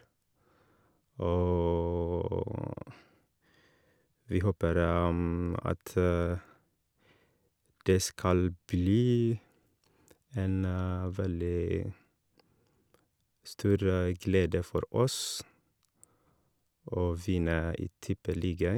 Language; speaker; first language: Norwegian; non-native, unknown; Oromo